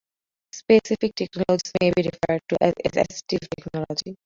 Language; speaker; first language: English; non-native, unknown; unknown